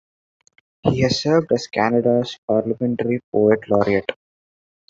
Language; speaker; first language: English; non-native, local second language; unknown